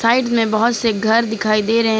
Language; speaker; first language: Hindi; native; Hindi